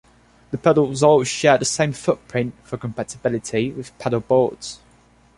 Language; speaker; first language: English; non-native, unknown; Portuguese